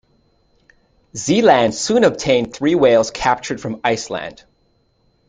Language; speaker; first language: English; native; English